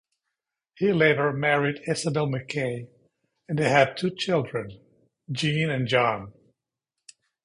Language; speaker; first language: English; native; English